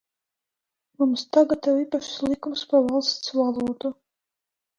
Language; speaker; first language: Latvian; non-native, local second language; Russian